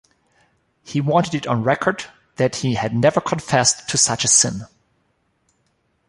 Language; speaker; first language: English; non-native, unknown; German